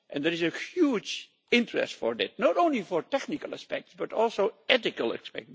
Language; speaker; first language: English; non-native, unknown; Dutch